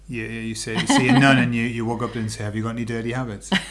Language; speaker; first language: English; native; English